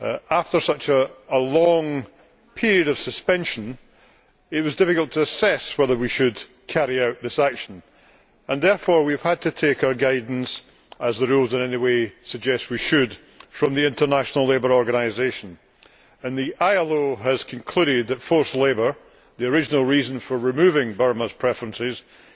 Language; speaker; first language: English; native; English